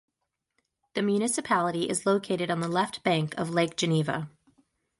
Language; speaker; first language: English; native; English